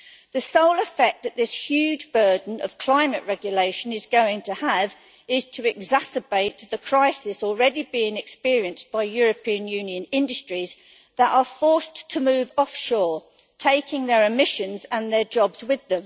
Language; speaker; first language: English; native; English